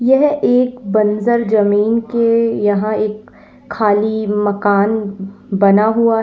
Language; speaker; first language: Hindi; native; Hindi